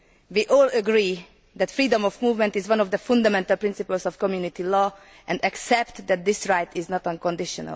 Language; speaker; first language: English; non-native, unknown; Hungarian